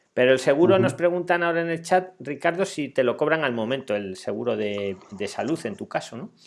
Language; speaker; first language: Spanish; native; Spanish